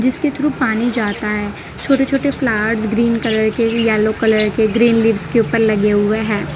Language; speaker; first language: Hindi; non-native, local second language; Gujarati